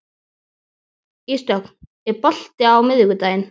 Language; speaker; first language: Icelandic; native; Icelandic